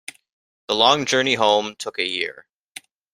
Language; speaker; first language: English; native; English